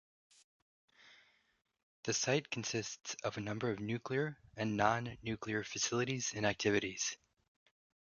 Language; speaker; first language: English; native; English